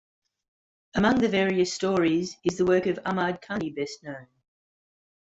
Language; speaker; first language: English; native; English